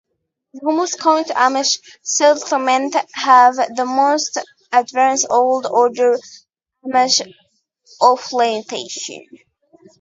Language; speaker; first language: English; native; English